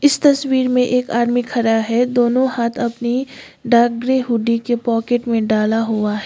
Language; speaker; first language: Hindi; non-native, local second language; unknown